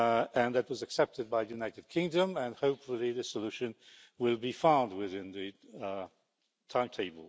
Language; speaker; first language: English; non-native, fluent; Polish